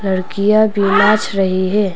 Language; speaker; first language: Hindi; non-native, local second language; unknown